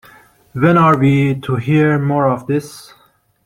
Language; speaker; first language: English; non-native, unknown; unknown